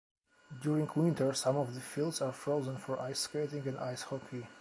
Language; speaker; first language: English; non-native, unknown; Polish